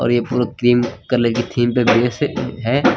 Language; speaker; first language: Hindi; native; Hindi